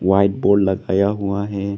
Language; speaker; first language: Hindi; non-native, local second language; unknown